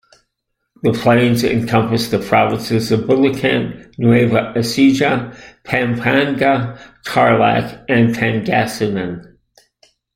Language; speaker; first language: English; native; English